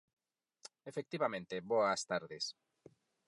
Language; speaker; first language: Galician; non-native, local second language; Spanish